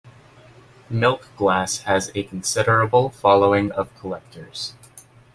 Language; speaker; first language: English; native; English